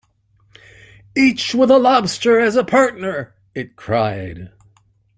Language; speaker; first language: English; native; English